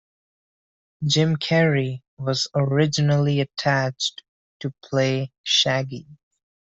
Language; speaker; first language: English; non-native, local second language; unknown